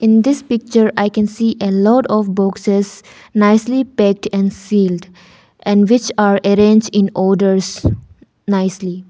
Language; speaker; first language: English; non-native, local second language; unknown